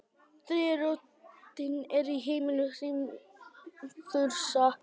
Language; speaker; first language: Icelandic; native; Icelandic